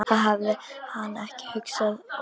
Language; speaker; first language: Icelandic; non-native, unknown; Polish